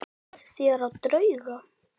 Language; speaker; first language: Icelandic; native; Icelandic